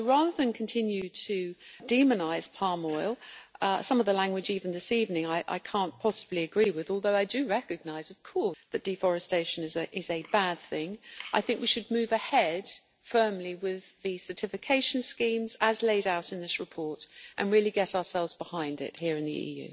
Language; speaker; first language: English; native; English